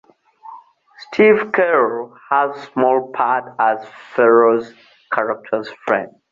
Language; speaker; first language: English; non-native, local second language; Ganda